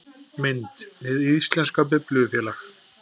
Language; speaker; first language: Icelandic; native; Icelandic